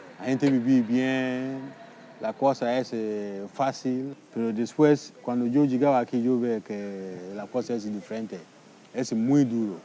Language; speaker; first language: Spanish; non-native, learner; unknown